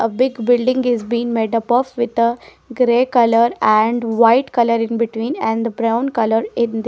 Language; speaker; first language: English; non-native, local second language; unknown